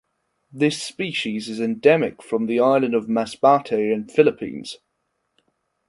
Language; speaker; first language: English; non-native, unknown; German